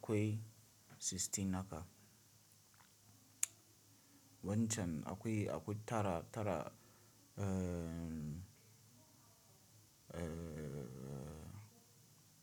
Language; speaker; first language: Hausa; non-native, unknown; Tiv